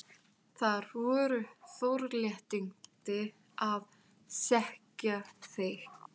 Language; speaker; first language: Icelandic; non-native, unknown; Thai